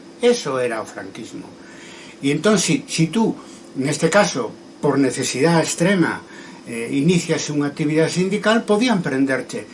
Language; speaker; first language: Galician; non-native, local second language; Spanish